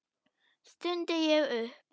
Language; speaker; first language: Icelandic; non-native, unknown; German